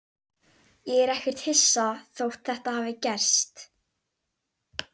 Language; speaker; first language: Icelandic; native; Icelandic